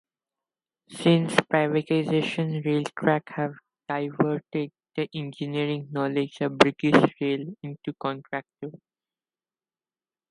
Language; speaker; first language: English; non-native, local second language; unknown